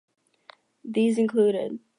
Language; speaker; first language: English; native; English